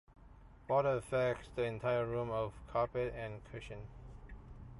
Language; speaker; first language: English; non-native, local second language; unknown